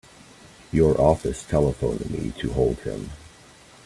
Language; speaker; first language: English; native; English